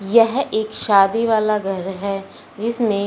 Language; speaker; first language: Hindi; non-native, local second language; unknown